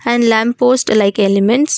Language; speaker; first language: English; non-native, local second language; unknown